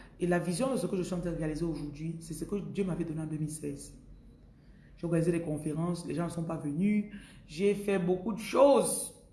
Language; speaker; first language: French; non-native, local second language; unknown